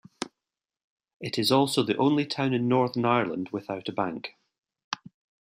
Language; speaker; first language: English; native; English